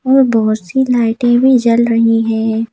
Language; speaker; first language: Hindi; native; Hindi